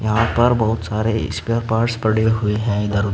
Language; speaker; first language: Hindi; native; Hindi